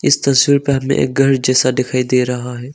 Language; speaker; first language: Hindi; non-native, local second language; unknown